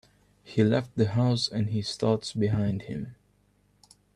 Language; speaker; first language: English; native; English